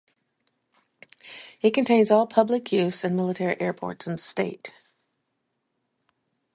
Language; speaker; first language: English; native; English